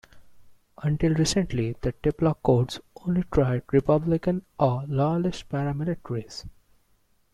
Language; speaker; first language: English; non-native, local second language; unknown